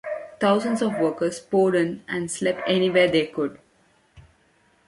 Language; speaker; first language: English; non-native, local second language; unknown